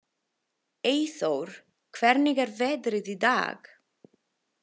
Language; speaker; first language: Icelandic; non-native, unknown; Italian